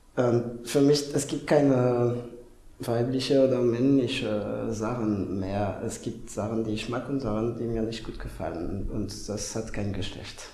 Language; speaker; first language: German; non-native, fluent; French